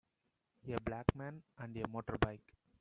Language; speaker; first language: English; non-native, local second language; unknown